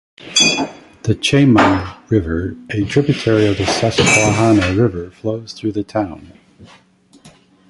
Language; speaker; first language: English; native; English